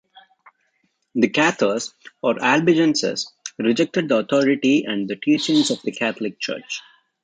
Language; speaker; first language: English; non-native, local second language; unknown